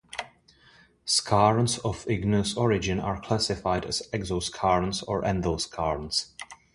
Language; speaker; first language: English; non-native, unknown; Czech